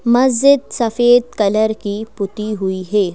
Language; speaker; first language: Hindi; native; Hindi